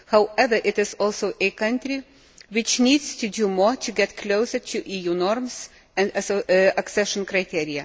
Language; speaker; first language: English; non-native, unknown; Lithuanian